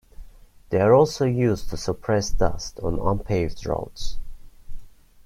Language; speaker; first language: English; non-native, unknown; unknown